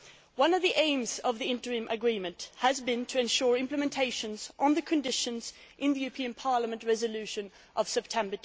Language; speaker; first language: English; non-native, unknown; Swedish